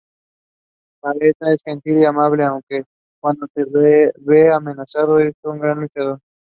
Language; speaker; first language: English; non-native, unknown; Spanish